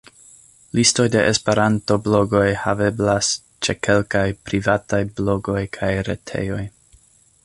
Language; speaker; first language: Esperanto; non-native, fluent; English